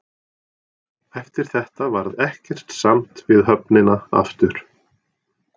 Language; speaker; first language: Icelandic; non-native, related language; Norwegian